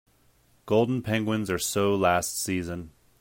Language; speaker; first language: English; native; English